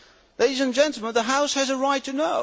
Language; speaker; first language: English; non-native, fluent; Dutch